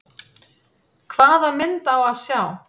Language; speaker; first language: Icelandic; native; Icelandic